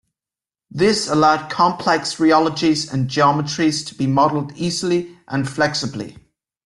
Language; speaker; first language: English; native; English